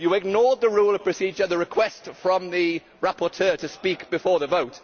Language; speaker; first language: English; native; English